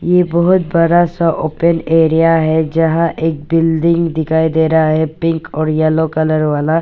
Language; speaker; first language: Hindi; non-native, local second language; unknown